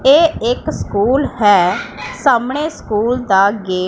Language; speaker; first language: Hindi; non-native, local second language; Punjabi